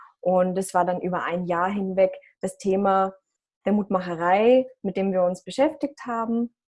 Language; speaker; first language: German; early bilingual, other home language; Russian